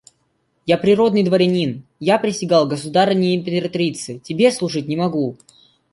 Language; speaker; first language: Russian; native; Russian